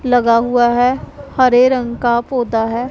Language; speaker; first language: Hindi; non-native, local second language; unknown